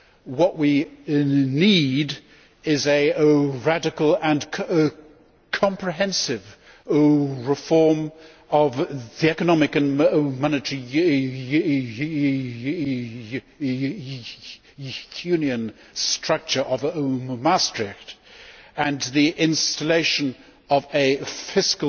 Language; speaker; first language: English; native; English